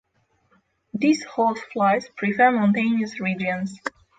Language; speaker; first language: English; non-native, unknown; Polish